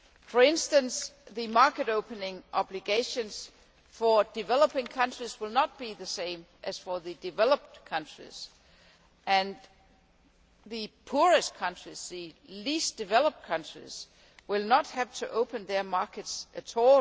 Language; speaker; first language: English; non-native, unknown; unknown